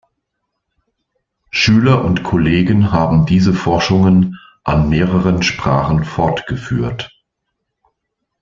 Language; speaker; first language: German; native; German